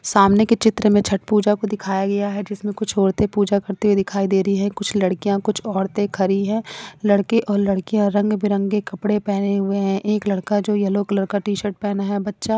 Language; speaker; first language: Hindi; non-native, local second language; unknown